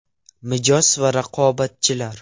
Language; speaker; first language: Uzbek; non-native, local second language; Russian